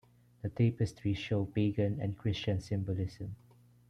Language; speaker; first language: English; non-native, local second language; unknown